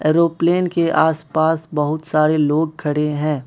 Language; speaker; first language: Hindi; non-native, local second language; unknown